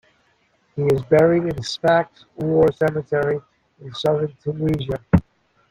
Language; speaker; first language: English; native; English